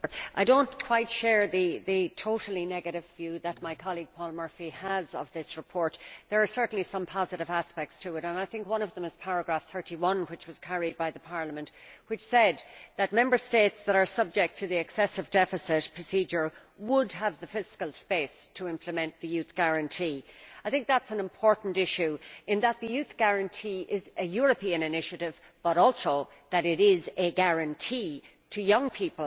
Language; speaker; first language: English; native; English